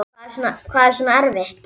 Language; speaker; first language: Icelandic; native; Icelandic